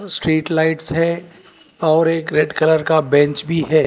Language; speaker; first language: Hindi; non-native, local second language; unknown